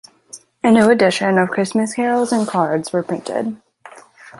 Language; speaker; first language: English; native; English